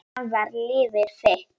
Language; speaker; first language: Icelandic; non-native, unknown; Polish